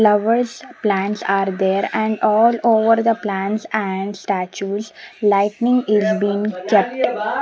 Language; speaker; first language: English; non-native, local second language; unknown